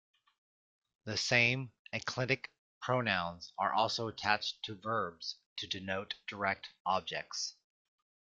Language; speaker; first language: English; native; English